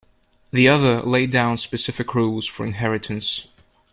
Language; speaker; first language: English; native; English